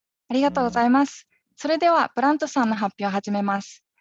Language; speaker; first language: Japanese; native; Japanese